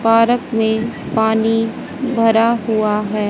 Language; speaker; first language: Hindi; native; Hindi